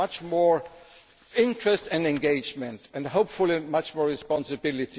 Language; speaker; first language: English; non-native, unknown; German